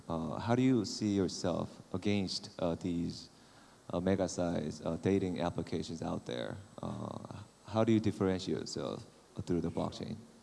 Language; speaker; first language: English; non-native, fluent; Korean